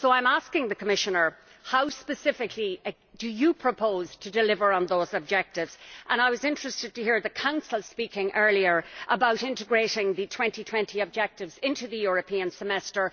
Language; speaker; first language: English; native; English